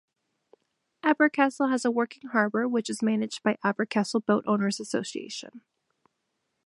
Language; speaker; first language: English; non-native, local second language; French